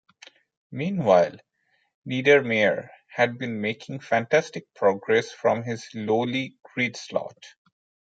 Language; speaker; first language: English; non-native, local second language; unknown